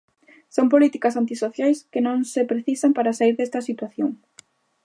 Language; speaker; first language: Galician; native; Galician